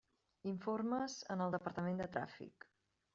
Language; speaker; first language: Catalan; native; Catalan